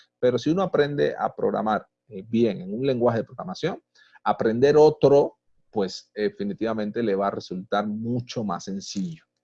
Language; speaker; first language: Spanish; native; Spanish